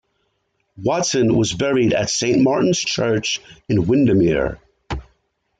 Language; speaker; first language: English; native; English